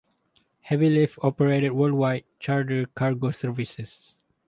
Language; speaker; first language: English; non-native, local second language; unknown